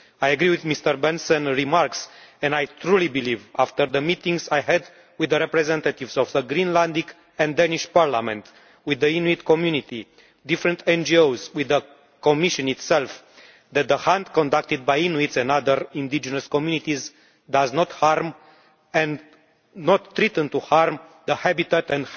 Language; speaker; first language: English; non-native, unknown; Romanian